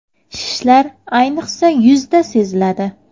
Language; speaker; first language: Uzbek; native; Uzbek